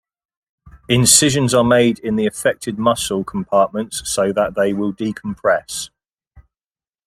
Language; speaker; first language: English; native; English